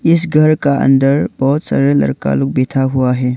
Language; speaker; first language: Hindi; non-native, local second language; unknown